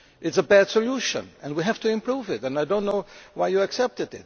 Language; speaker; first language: English; non-native, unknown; German